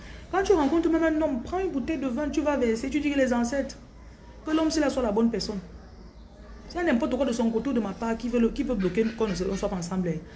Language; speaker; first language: French; non-native, local second language; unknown